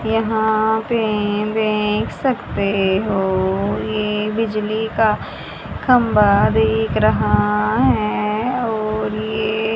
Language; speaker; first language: Hindi; native; Hindi